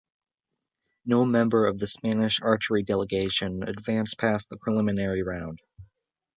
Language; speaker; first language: English; native; English